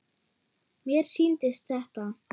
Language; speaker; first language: Icelandic; non-native, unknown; German